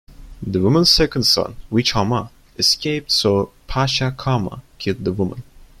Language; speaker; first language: English; non-native, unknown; Turkish